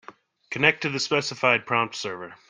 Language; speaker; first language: English; native; English